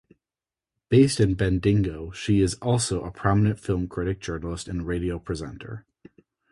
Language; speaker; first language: English; native; English